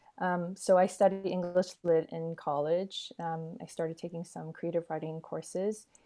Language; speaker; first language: English; early bilingual, other home language; Korean